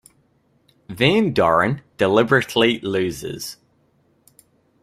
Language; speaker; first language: English; native; English